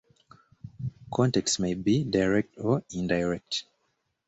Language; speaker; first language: English; native; English